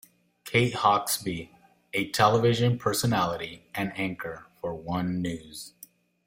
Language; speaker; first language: English; non-native, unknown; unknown